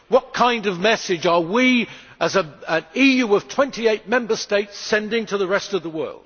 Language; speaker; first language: English; native; English